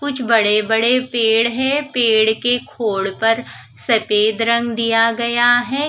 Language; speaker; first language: Hindi; non-native, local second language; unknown